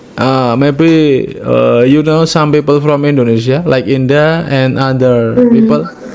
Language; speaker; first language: English; non-native, learner; Indonesian